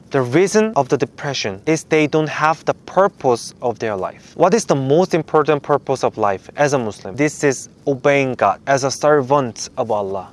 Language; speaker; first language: English; non-native, fluent; Korean